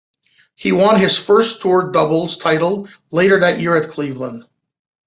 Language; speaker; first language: English; non-native, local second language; French